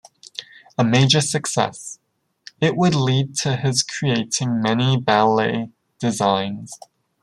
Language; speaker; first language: English; native; English